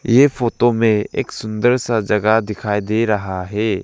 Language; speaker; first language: Hindi; non-native, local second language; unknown